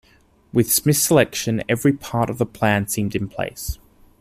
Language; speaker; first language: English; native; English